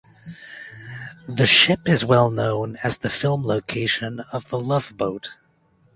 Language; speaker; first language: English; native; English